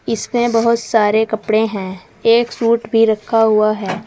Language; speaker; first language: Hindi; native; Hindi